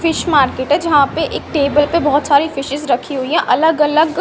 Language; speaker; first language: Hindi; native; Hindi